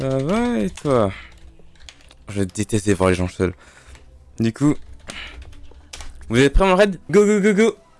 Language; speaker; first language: French; native; French